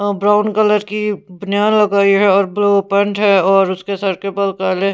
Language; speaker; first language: Hindi; non-native, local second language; Punjabi